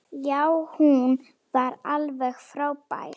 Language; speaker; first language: Icelandic; non-native, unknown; Slovak